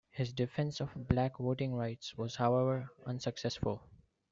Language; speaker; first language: English; non-native, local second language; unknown